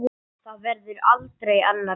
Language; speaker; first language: Icelandic; non-native, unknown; English